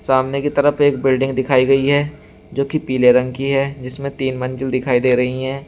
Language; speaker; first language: Hindi; native; Hindi